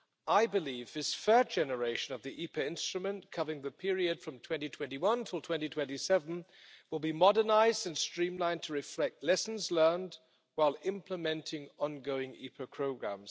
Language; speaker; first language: English; non-native, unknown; German